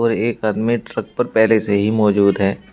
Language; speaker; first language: Hindi; native; Hindi